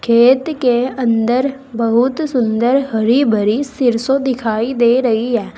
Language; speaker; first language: Hindi; native; Hindi